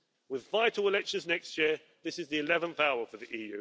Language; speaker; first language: English; native; English